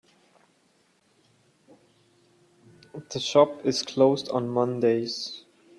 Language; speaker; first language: English; non-native, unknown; German